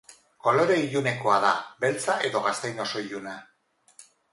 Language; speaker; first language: Basque; non-native, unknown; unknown